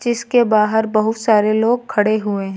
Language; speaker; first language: Hindi; native; Hindi